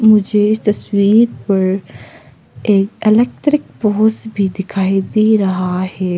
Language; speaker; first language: Hindi; non-native, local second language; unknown